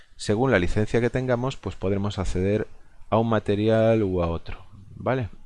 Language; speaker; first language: Spanish; non-native, local second language; Galician